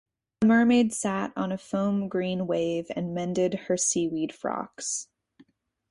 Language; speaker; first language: English; native; English